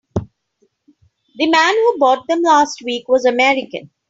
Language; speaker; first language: English; non-native, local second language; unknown